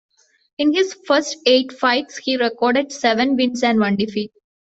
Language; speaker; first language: English; non-native, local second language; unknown